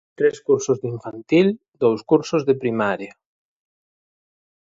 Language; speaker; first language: Galician; native; Galician